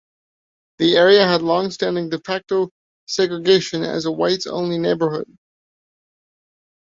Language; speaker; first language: English; native; English